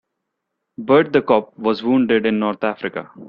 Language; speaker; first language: English; non-native, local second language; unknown